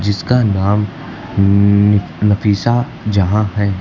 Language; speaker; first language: Hindi; native; Hindi